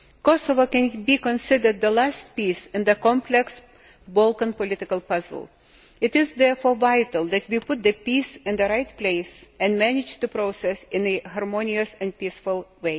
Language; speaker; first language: English; non-native, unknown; Lithuanian